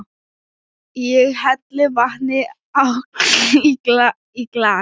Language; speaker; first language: Icelandic; non-native, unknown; Thai